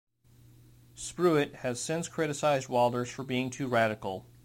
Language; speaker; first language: English; native; English